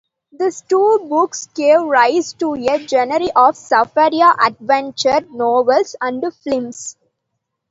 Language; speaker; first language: English; non-native, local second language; Tamil